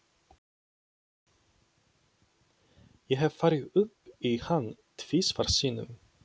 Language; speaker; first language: Icelandic; non-native, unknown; Polish